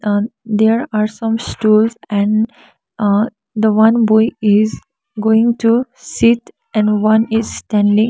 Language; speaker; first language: English; non-native, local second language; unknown